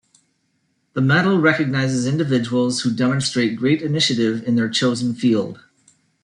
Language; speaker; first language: English; native; English